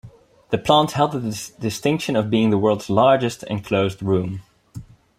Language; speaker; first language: English; non-native, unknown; Dutch